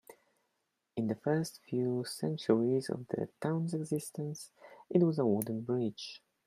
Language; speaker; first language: English; non-native, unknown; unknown